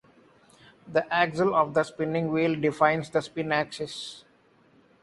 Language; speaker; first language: English; non-native, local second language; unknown